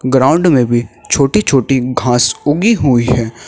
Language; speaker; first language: Hindi; native; Hindi